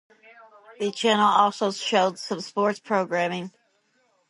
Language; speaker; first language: English; native; English